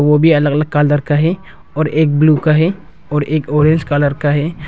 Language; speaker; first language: Hindi; non-native, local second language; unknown